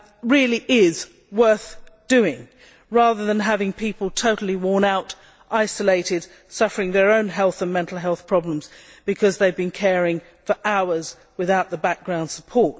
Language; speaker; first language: English; native; English